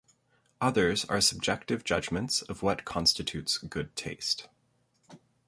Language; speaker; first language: English; native; English